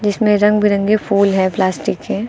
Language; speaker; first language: Hindi; native; Hindi